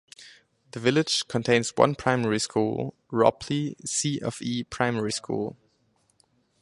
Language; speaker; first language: English; non-native, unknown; German